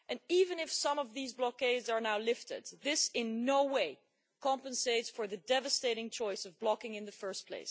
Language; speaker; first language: English; non-native, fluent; Dutch